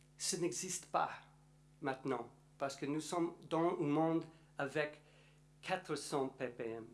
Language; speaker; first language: French; non-native, learner; English